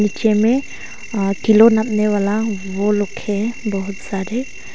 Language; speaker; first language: Hindi; non-native, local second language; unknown